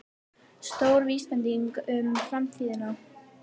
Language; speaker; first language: Icelandic; native; Icelandic